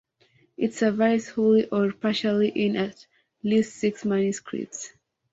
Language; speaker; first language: English; non-native, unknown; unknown